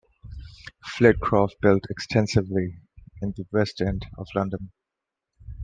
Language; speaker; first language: English; non-native, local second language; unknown